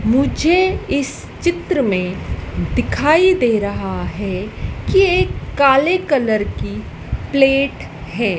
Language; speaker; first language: Hindi; native; Hindi